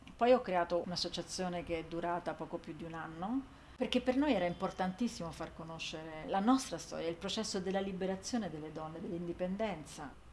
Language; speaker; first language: Italian; non-native, fluent; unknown